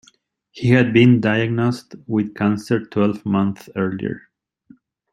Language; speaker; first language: English; non-native, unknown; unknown